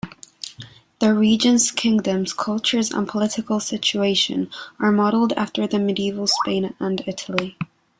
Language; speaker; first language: English; non-native, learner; Spanish